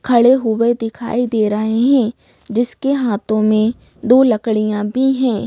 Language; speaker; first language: Hindi; native; Hindi